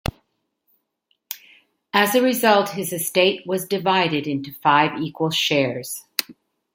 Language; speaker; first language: English; native; English